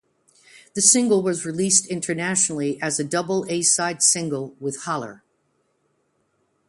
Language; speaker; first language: English; native; English